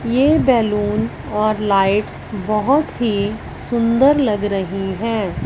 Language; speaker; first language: Hindi; non-native, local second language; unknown